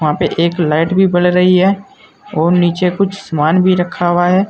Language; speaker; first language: Hindi; native; Hindi